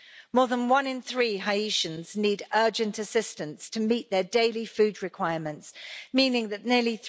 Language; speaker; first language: English; native; English